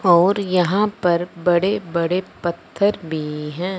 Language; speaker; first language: Hindi; non-native, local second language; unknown